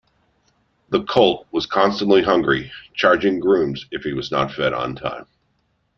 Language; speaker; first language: English; native; English